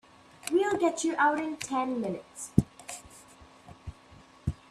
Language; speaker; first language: English; non-native, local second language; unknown